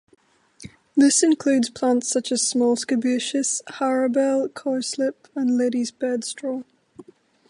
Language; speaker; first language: English; native; English